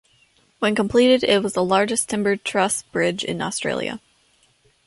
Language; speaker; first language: English; native; English